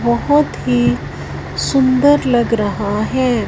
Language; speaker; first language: Hindi; non-native, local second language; Punjabi